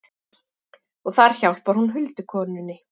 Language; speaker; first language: Icelandic; native; Icelandic